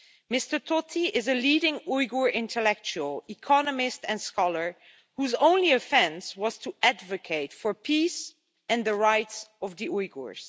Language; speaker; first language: English; non-native, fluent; Dutch